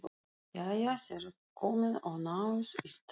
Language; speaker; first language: Icelandic; non-native, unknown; Russian